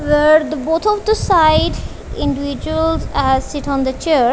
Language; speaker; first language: English; non-native, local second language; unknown